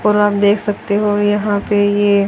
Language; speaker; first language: Hindi; native; Hindi